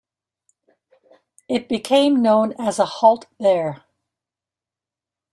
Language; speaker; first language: English; native; English